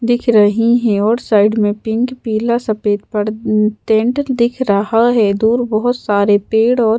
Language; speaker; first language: Hindi; native; Hindi